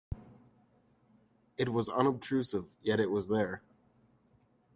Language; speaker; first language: English; native; English